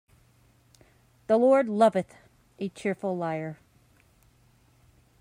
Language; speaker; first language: English; native; English